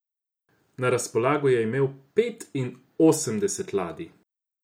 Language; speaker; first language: Slovenian; non-native, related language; Croatian